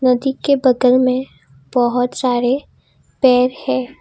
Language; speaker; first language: Hindi; non-native, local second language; Assamese